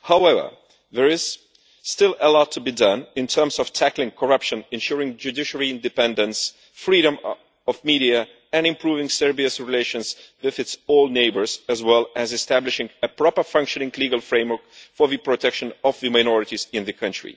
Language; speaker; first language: English; non-native, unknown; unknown